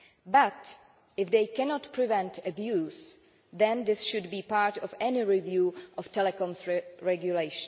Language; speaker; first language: English; non-native, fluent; Czech